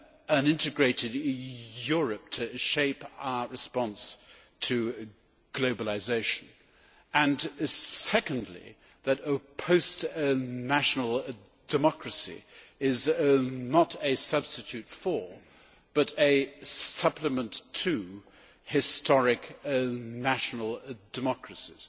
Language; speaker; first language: English; native; English